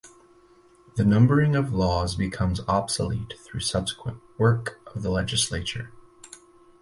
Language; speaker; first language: English; native; English